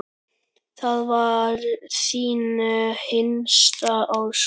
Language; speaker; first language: Icelandic; native; Icelandic